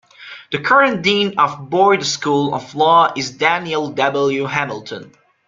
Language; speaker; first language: English; non-native, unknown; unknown